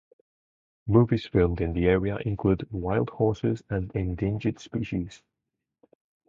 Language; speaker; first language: English; non-native, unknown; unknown